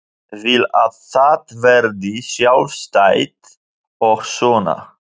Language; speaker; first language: Icelandic; non-native, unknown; Polish